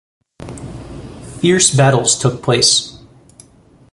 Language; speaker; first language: English; native; English